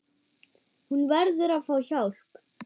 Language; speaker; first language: Icelandic; non-native, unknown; German